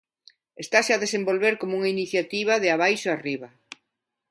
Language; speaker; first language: Galician; non-native, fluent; Spanish